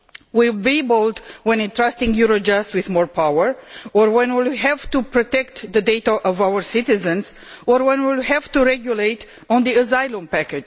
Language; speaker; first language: English; non-native, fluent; Romanian